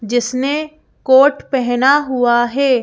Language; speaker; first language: Hindi; native; Hindi